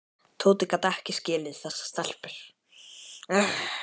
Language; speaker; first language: Icelandic; native; Icelandic